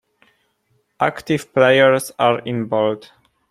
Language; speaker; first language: English; non-native, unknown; Polish